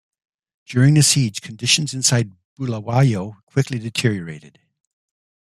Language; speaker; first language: English; native; English